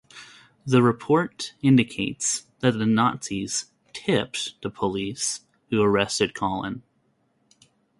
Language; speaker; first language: English; native; English